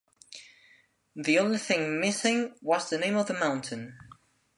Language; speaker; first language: English; non-native, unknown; Spanish